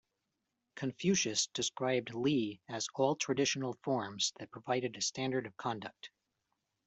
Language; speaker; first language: English; native; English